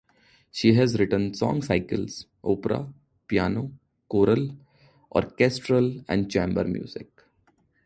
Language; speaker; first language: English; non-native, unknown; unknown